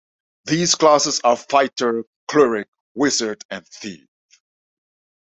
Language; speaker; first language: English; non-native, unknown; Dutch